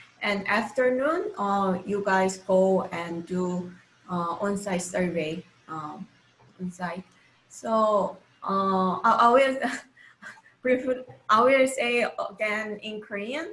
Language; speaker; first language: English; non-native, fluent; Korean